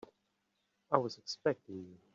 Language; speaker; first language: English; native; English